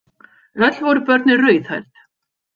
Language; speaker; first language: Icelandic; native; Icelandic